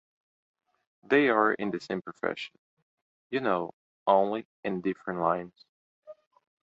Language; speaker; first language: English; non-native, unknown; Portuguese